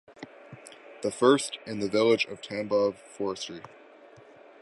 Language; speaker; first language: English; native; English